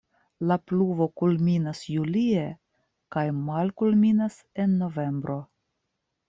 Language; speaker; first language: Esperanto; non-native, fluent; Russian